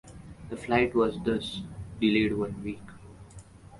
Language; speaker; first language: English; non-native, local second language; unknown